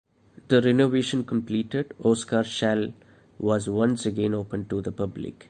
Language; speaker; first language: English; non-native, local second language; Malayalam